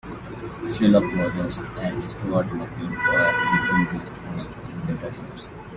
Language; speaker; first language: English; native; English